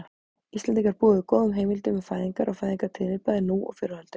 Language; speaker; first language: Icelandic; native; Icelandic